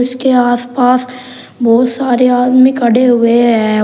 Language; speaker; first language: Hindi; native; Hindi